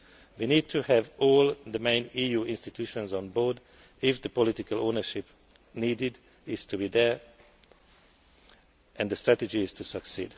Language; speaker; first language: English; non-native, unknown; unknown